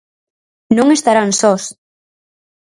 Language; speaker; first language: Galician; native; Galician